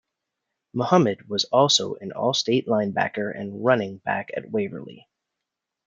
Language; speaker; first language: English; native; English